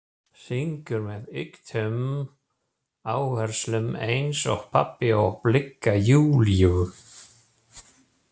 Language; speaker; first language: Icelandic; non-native, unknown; German